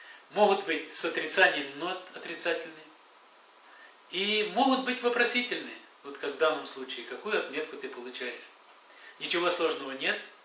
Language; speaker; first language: Russian; native; Russian